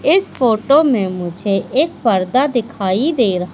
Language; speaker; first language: Hindi; native; Hindi